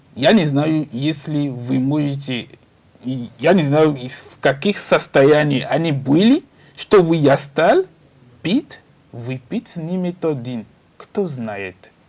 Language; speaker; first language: Russian; non-native, learner; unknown